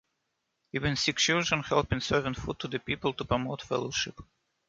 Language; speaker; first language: English; non-native, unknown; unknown